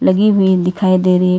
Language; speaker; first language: Hindi; non-native, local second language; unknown